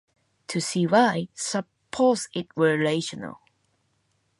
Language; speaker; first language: English; non-native, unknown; Japanese